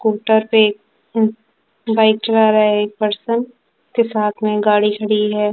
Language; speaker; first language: Hindi; non-native, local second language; Punjabi